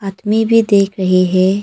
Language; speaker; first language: Hindi; non-native, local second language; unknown